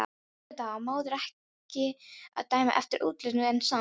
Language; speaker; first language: Icelandic; non-native, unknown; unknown